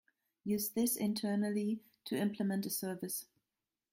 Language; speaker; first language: English; non-native, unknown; German